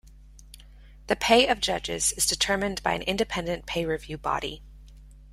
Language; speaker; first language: English; native; English